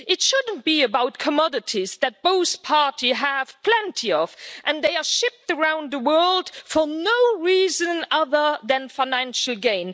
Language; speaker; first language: English; non-native, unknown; Luxembourgish